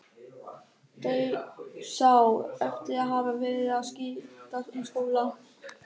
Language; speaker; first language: Icelandic; non-native, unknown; German